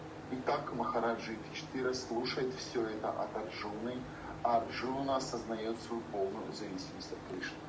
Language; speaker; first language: Russian; native; Russian